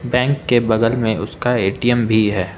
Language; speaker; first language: Hindi; non-native, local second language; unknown